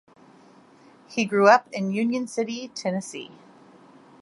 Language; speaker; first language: English; native; English